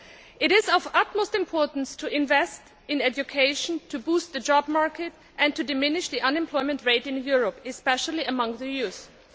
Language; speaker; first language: English; non-native, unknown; Greek